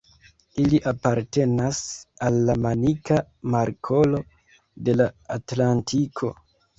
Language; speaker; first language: Esperanto; non-native, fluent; Kinyarwanda